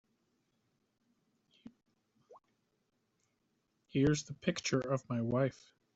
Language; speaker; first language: English; native; English